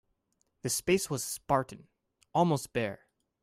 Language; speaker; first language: English; native; English